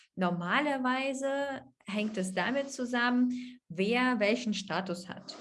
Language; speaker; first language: German; non-native, fluent; Russian